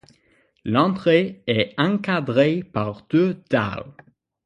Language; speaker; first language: French; non-native, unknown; English